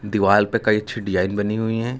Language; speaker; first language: Hindi; native; Hindi